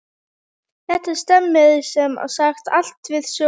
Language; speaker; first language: Icelandic; native; Icelandic